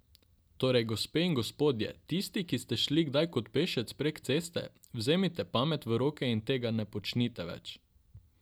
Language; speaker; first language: Slovenian; non-native, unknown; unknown